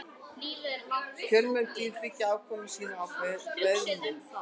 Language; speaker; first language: Icelandic; native; Icelandic